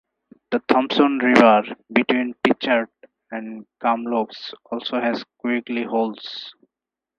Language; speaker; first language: English; non-native, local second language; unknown